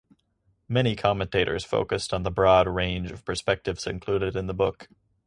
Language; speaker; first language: English; native; English